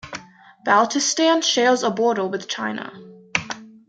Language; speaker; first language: English; native; English